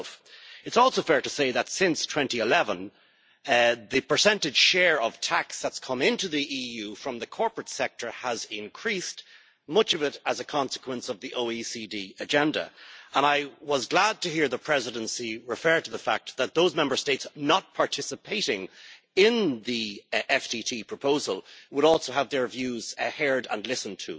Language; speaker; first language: English; native; English